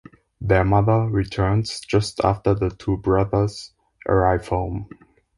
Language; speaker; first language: English; non-native, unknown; German